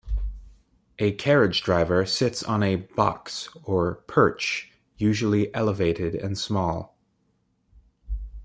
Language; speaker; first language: English; native; English